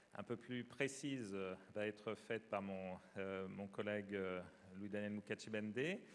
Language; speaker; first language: French; native; French